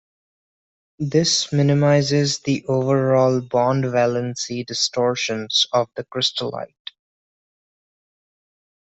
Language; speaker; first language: English; non-native, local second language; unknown